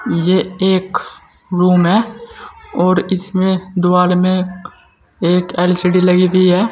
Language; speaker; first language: Hindi; native; Hindi